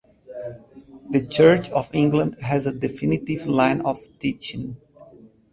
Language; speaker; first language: English; native; English